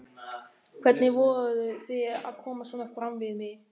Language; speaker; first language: Icelandic; non-native, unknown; German